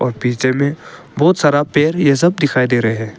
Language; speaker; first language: Hindi; early bilingual, other home language; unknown